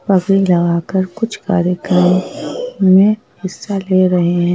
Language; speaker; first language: Hindi; native; Hindi